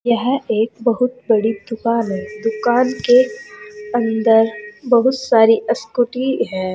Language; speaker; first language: Hindi; native; Hindi